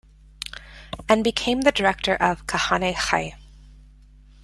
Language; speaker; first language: English; native; English